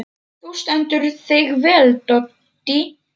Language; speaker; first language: Icelandic; non-native, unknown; Polish